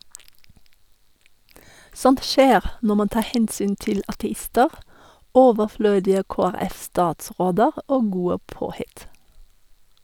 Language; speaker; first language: Norwegian; non-native, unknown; German